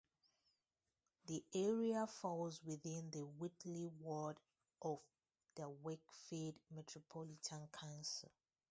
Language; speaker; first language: English; non-native, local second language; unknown